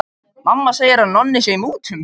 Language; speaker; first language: Icelandic; non-native, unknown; Macedonian